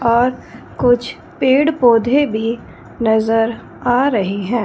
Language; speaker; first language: Hindi; non-native, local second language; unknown